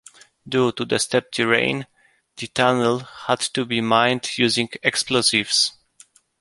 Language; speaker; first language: English; non-native, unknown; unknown